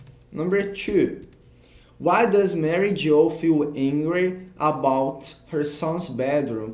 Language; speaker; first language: English; non-native, fluent; Portuguese